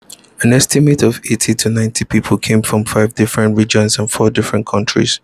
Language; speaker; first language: English; non-native, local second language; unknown